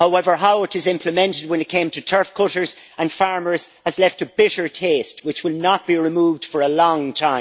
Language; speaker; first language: English; native; English